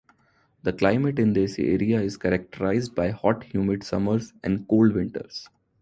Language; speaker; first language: English; non-native, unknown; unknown